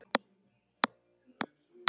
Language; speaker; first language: Icelandic; native; Icelandic